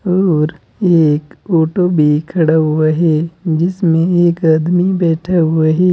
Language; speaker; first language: Hindi; native; Hindi